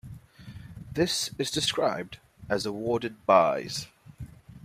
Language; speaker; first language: English; native; English